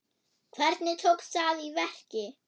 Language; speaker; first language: Icelandic; non-native, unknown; German